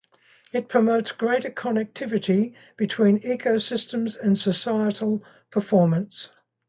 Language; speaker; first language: English; native; English